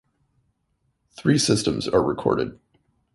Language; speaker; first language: English; native; English